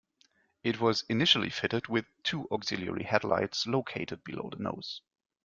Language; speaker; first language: English; non-native, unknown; German